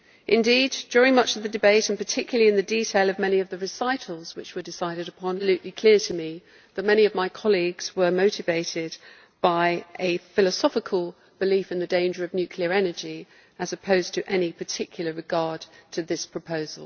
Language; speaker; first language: English; native; English